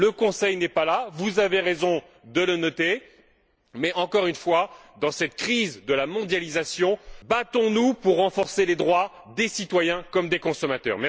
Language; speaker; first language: French; native; French